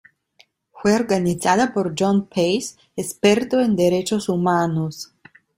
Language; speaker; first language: Spanish; non-native, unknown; Italian